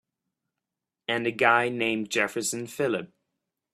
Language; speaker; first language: English; native; English